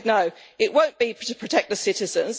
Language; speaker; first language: English; native; English